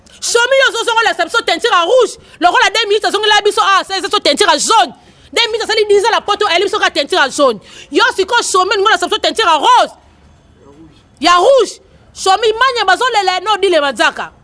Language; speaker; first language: Lingala; native; Lingala